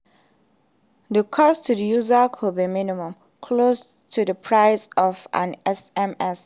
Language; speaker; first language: English; non-native, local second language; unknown